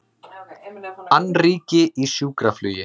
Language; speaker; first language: Icelandic; native; Icelandic